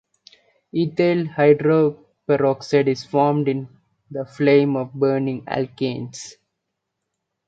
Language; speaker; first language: English; non-native, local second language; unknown